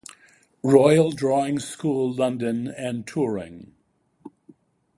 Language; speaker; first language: English; native; English